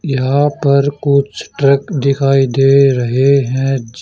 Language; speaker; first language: Hindi; native; Hindi